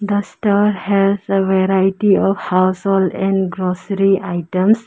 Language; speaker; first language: English; non-native, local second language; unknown